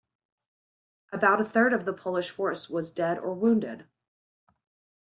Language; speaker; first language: English; native; English